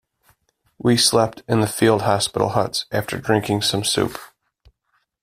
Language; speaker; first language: English; native; English